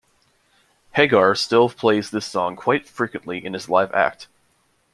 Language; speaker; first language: English; native; English